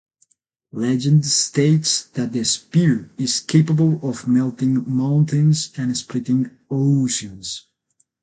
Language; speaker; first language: English; non-native, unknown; Spanish